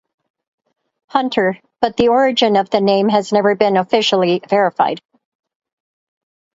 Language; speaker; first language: English; native; English